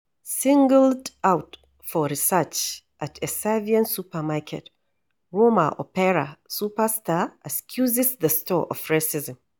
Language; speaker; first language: English; non-native, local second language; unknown